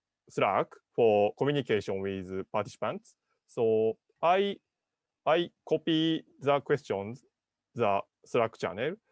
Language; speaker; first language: English; non-native, learner; Japanese